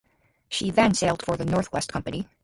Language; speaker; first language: English; native; English